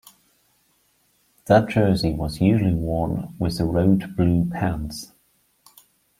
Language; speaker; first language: English; non-native, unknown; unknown